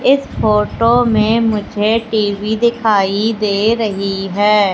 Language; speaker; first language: Hindi; native; Hindi